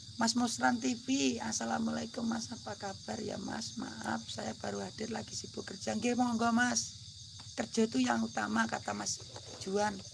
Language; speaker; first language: Indonesian; non-native, local second language; Javanese